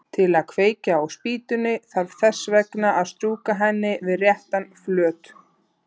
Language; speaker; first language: Icelandic; native; Icelandic